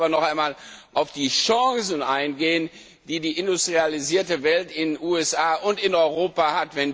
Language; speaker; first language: German; non-native, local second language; Luxembourgish